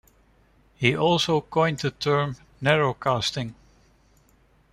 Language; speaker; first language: English; non-native, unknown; Dutch